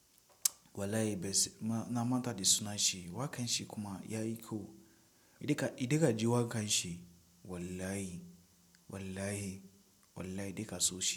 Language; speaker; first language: Hausa; non-native, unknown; Tiv